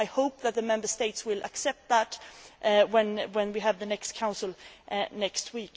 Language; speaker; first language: English; non-native, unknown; Swedish